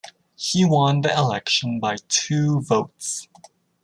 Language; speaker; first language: English; native; English